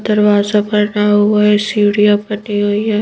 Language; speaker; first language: Hindi; native; Hindi